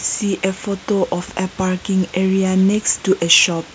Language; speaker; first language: English; non-native, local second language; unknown